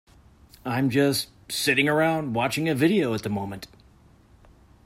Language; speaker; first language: English; native; English